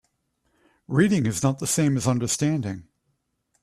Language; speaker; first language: English; native; English